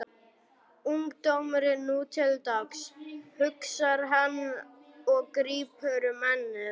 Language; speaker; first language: Icelandic; non-native, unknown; German